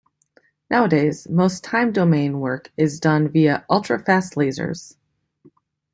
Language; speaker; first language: English; native; English